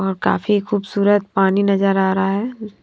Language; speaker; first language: Hindi; native; Hindi